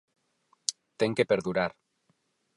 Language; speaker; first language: Galician; non-native, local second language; Spanish